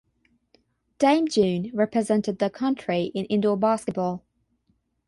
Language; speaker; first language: English; non-native, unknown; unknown